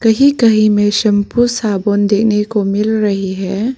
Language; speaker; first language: Hindi; non-native, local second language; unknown